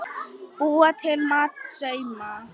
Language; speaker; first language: Icelandic; non-native, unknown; Polish